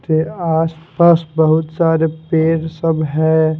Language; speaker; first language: Hindi; non-native, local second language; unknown